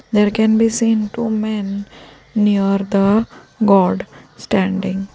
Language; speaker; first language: English; non-native, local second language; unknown